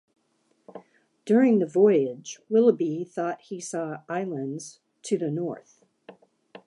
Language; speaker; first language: English; native; English